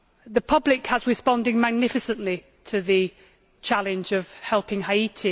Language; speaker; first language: English; native; English